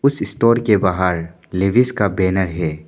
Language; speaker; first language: Hindi; non-native, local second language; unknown